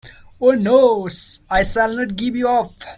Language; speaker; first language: English; non-native, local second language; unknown